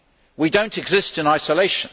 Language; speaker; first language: English; native; English